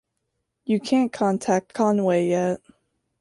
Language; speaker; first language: English; native; English